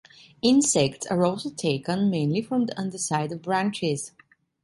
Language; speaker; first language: English; non-native, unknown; Italian